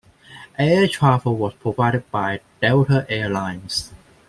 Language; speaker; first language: English; non-native, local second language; Cantonese